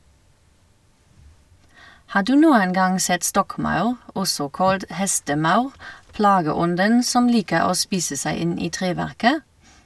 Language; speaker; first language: Norwegian; non-native, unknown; German